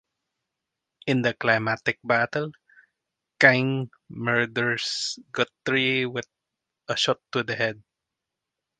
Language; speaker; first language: English; non-native, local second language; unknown